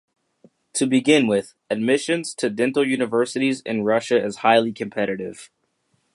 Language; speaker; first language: English; native; English